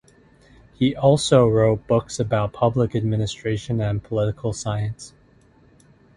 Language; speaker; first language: English; native; English